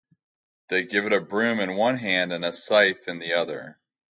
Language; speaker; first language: English; native; English